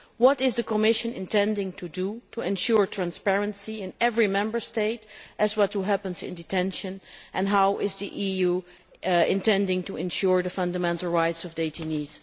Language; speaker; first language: English; non-native, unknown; Dutch